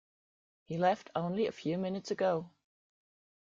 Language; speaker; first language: English; non-native, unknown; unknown